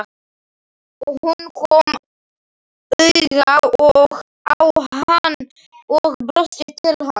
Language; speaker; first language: Icelandic; non-native, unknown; Slovak